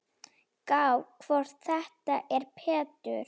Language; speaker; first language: Icelandic; non-native, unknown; Slovak